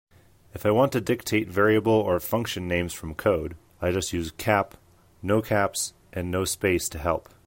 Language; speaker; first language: English; native; English